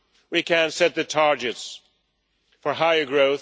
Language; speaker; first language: English; non-native, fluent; Swedish